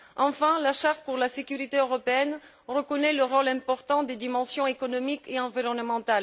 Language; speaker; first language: French; non-native, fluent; Bulgarian